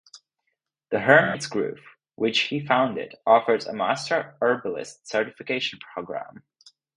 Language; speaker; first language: English; non-native, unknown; Czech